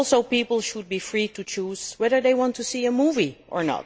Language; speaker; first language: English; non-native, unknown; Dutch